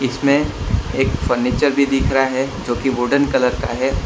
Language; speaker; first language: Hindi; non-native, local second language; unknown